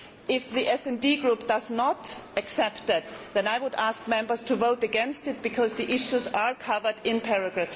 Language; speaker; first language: English; non-native, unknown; German